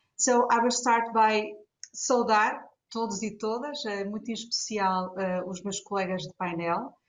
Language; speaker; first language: Portuguese; native; Portuguese